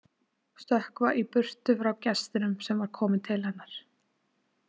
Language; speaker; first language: Icelandic; native; Icelandic